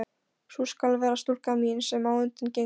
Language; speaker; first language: Icelandic; non-native, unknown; Polish